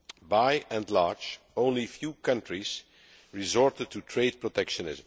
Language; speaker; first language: English; non-native, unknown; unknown